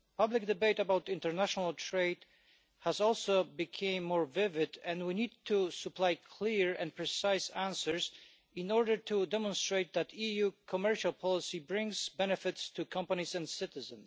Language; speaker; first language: English; non-native, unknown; Polish